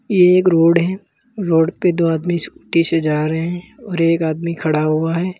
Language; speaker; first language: Hindi; native; Hindi